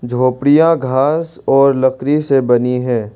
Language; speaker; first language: Hindi; non-native, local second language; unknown